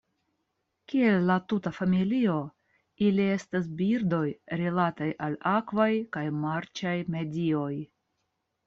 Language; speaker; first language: Esperanto; non-native, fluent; Russian